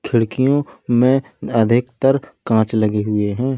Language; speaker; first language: Hindi; native; Hindi